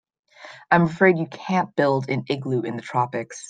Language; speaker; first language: English; native; English